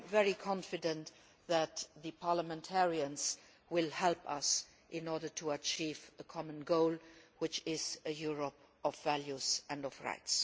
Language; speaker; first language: English; non-native, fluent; Luxembourgish